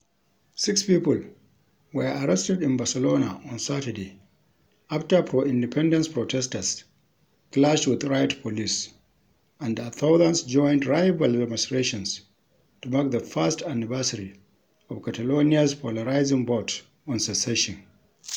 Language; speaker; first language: English; non-native, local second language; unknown